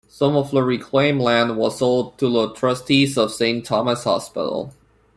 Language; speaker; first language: English; non-native, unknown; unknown